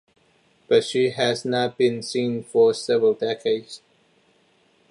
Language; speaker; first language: English; non-native, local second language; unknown